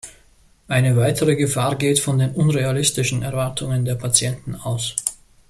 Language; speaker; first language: German; native; German